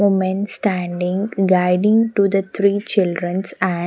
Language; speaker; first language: English; non-native, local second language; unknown